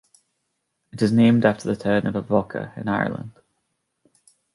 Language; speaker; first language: English; native; English